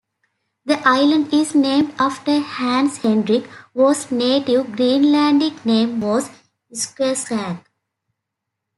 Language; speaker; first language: English; native; English